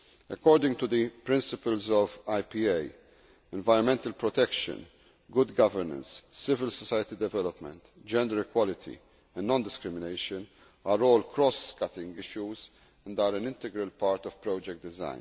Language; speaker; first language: English; non-native, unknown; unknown